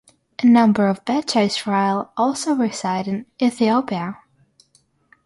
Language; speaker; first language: English; non-native, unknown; Russian